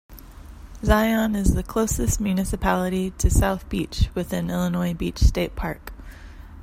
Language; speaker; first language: English; native; English